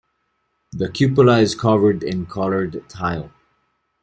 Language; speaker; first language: English; native; English